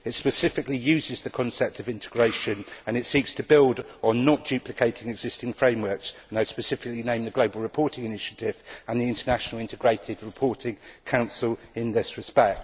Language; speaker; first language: English; native; English